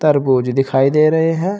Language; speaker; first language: Hindi; native; Hindi